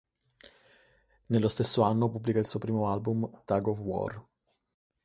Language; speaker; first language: Italian; native; Italian